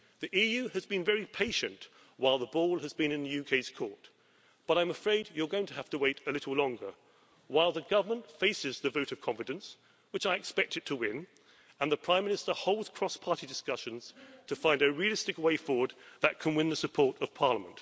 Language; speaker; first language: English; native; English